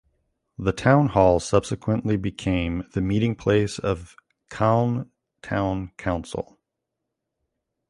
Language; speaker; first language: English; native; English